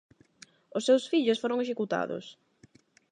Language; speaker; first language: Galician; non-native, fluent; Spanish